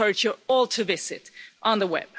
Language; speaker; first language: English; non-native, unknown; Swedish